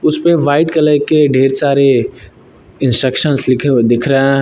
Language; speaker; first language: Hindi; native; Hindi